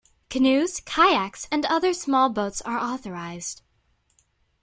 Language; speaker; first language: English; native; English